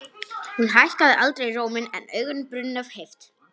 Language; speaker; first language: Icelandic; non-native, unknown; Polish